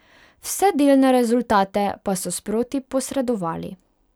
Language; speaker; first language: Slovenian; non-native, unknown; Hungarian